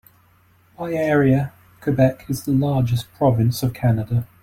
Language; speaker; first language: English; native; English